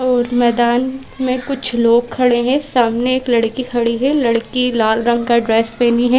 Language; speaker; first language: Hindi; native; Hindi